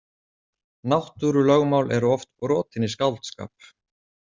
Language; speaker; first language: Icelandic; native; Icelandic